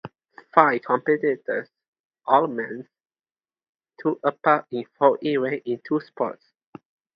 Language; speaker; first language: English; non-native, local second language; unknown